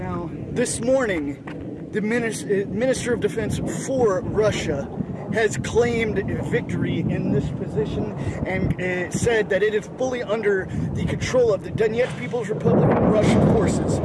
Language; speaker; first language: English; native; English